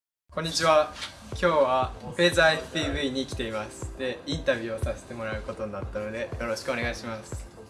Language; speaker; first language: Japanese; native; Japanese